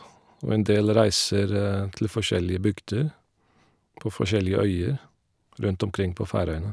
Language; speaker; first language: Norwegian; non-native, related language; Faroese